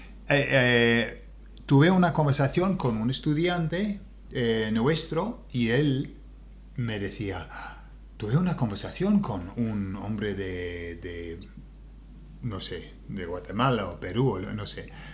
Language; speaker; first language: Spanish; non-native, fluent; English